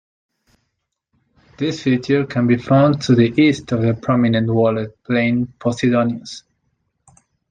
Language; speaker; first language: English; non-native, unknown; Spanish